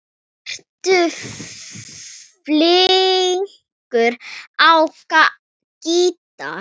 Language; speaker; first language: Icelandic; non-native, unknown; Thai